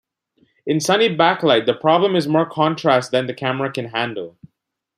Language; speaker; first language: English; non-native, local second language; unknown